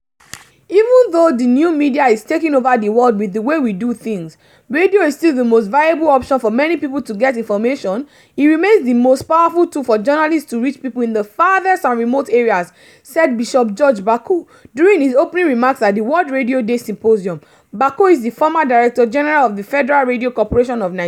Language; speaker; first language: English; non-native, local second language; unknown